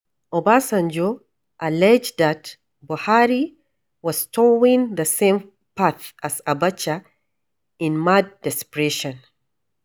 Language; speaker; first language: English; non-native, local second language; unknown